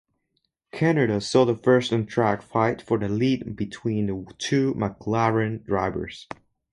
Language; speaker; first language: English; non-native, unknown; Spanish